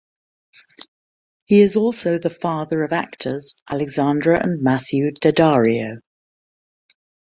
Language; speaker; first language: English; native; English